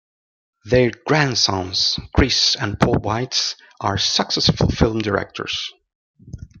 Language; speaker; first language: English; non-native, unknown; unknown